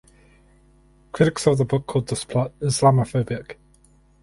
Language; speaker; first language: English; native; English